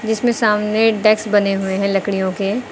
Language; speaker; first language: Hindi; native; Hindi